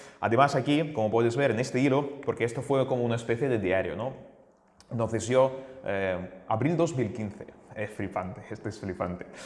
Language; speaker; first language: Spanish; non-native, fluent; Russian